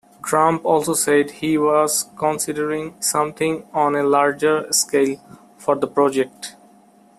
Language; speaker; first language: English; non-native, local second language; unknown